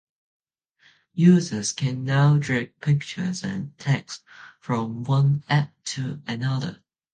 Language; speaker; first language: English; non-native, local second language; Cantonese